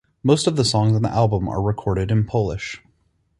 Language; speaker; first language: English; native; English